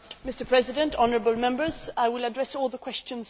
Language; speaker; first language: English; non-native, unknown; Swedish